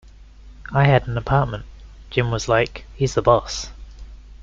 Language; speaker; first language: English; native; English